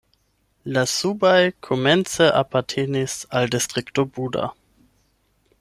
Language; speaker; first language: Esperanto; non-native, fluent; German